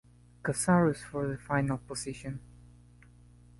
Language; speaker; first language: English; non-native, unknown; Spanish